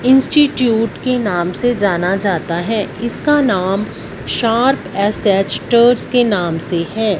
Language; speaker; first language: Hindi; non-native, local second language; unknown